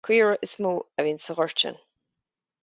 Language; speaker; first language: Irish; native; Irish